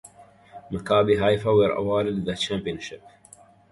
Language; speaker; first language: English; native; English